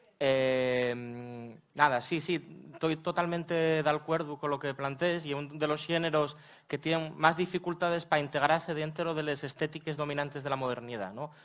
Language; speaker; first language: Spanish; native; Spanish